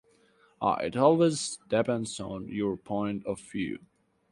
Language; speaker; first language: English; native; English